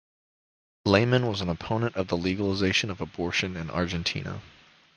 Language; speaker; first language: English; native; English